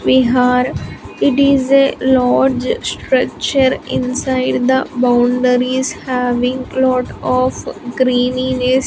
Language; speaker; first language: English; non-native, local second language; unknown